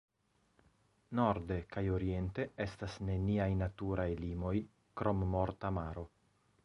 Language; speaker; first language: Esperanto; non-native, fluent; Italian